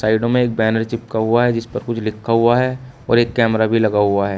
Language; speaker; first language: Hindi; native; Hindi